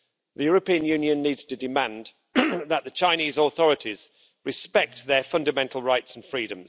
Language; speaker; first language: English; native; English